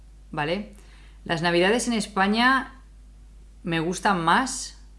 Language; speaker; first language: Spanish; native; Spanish